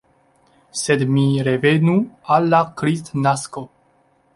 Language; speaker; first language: Esperanto; non-native, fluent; Chinese